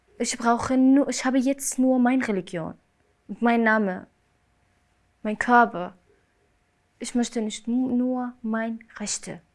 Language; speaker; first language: German; non-native, learner; Arabic